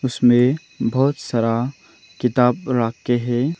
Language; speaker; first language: Hindi; non-native, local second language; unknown